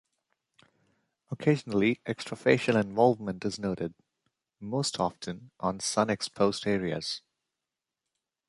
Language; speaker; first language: English; non-native, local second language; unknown